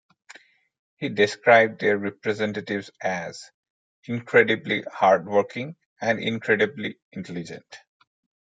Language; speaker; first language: English; non-native, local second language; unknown